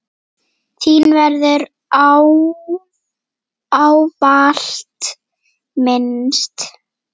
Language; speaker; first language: Icelandic; native; Icelandic